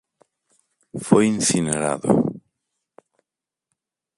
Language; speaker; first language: Galician; native; Galician